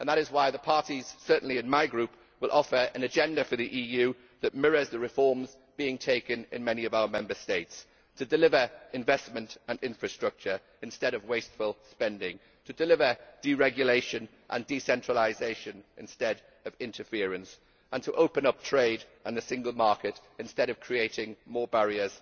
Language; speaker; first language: English; native; English